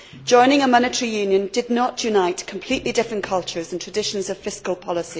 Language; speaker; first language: English; native; English